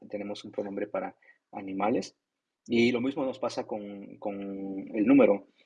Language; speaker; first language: Spanish; non-native, local second language; Zapotec